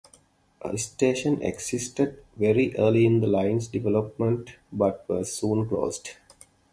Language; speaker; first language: English; non-native, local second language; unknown